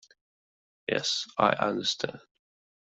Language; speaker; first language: English; non-native, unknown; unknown